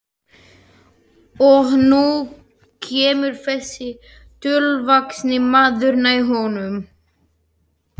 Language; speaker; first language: Icelandic; non-native, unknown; Slovak